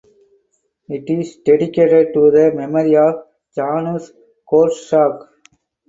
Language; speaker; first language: English; non-native, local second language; Tamil